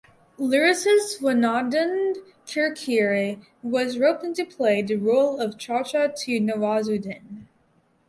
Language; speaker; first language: English; native; English